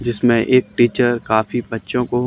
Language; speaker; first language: Hindi; native; Hindi